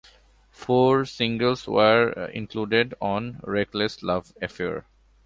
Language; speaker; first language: English; non-native, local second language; Bangla